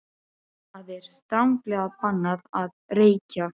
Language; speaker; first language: Icelandic; non-native, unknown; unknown